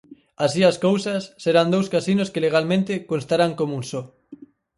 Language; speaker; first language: Galician; native; Galician